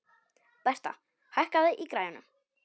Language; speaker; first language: Icelandic; non-native, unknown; Polish